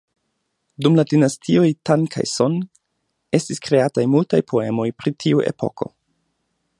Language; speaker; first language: Esperanto; non-native, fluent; German